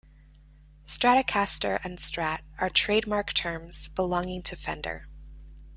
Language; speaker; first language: English; native; English